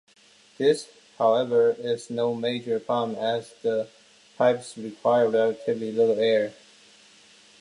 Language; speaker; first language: English; non-native, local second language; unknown